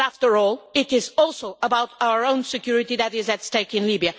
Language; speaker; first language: English; non-native, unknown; Portuguese